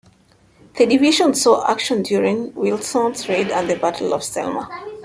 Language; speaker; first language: English; native; English